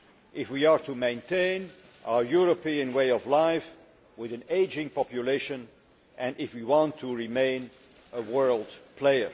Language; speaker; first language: English; non-native, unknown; Dutch